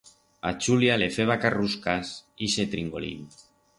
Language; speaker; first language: Aragonese; non-native, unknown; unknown